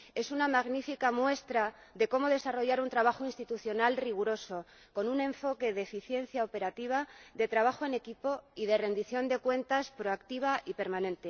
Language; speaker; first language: Spanish; native; Spanish